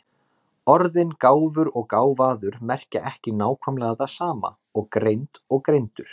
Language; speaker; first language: Icelandic; native; Icelandic